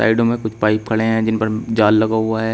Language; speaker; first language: Hindi; native; Hindi